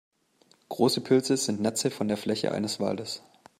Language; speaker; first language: German; native; German